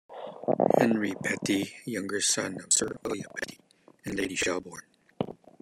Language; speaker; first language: English; non-native, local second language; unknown